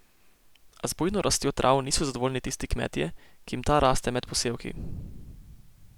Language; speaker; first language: Slovenian; native; Slovenian